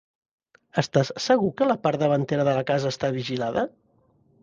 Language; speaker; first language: Catalan; native; Catalan